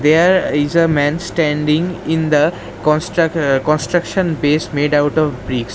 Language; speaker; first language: English; non-native, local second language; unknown